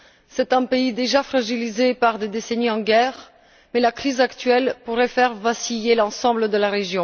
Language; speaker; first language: French; non-native, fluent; Bulgarian